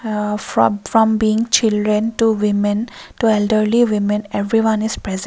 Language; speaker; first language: English; non-native, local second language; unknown